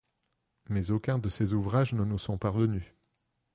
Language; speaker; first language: French; non-native, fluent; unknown